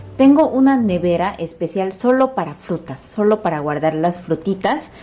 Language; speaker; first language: Spanish; non-native, fluent; Korean